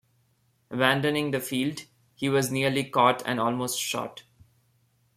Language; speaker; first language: English; non-native, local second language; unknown